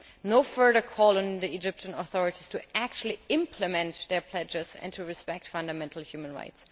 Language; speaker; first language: English; non-native, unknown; German